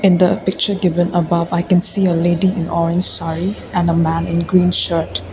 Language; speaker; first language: English; non-native, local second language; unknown